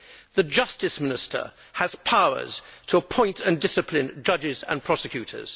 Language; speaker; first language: English; native; English